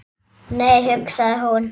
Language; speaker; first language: Icelandic; native; Icelandic